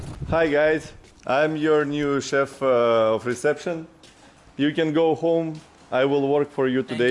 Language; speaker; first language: English; non-native, learner; Russian